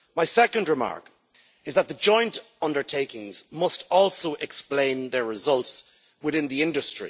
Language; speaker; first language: English; native; English